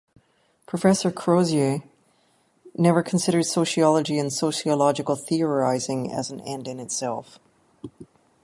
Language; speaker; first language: English; native; English